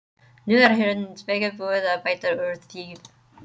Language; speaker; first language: Icelandic; non-native, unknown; English